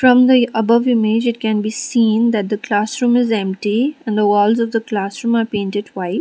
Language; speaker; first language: English; non-native, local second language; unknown